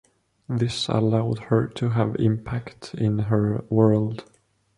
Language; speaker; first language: English; non-native, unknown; Estonian